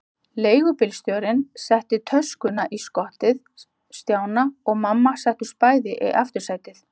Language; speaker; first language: Icelandic; native; Icelandic